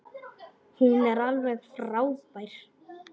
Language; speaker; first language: Icelandic; non-native, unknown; Polish